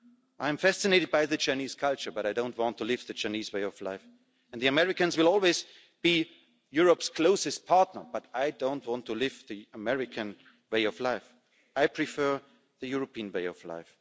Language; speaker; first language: English; non-native, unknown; German